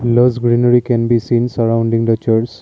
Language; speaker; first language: English; non-native, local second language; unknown